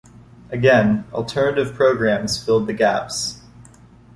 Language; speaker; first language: English; native; English